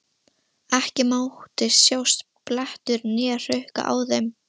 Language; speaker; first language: Icelandic; non-native, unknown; Russian